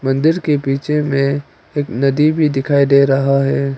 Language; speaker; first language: Hindi; non-native, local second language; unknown